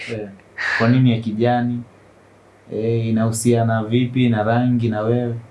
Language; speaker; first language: Swahili; native; Swahili